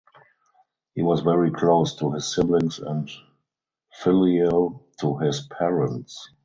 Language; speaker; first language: English; non-native, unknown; German